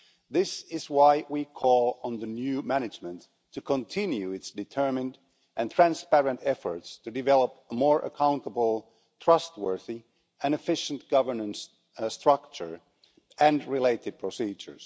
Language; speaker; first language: English; non-native, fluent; Finnish